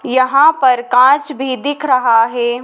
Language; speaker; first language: Hindi; native; Hindi